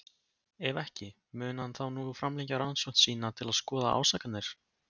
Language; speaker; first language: Icelandic; native; Icelandic